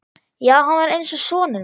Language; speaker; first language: Icelandic; non-native, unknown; German